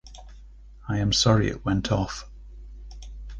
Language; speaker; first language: English; native; English